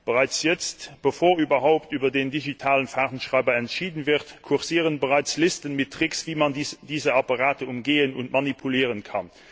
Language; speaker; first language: German; non-native, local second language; Luxembourgish